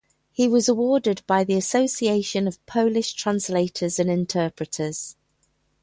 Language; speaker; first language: English; native; English